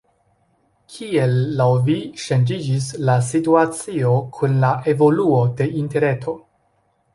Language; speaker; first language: Esperanto; non-native, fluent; Chinese